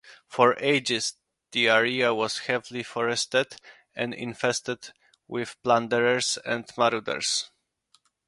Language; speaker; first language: English; non-native, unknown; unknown